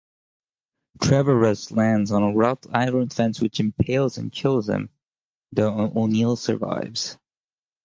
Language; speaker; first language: English; native; English